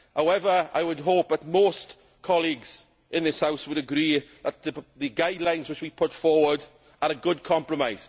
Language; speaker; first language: English; native; English